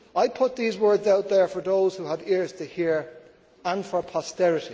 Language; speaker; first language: English; native; English